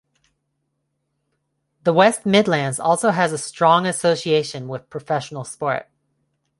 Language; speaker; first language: English; non-native, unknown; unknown